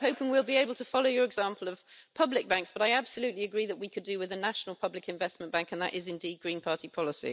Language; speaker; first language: English; native; English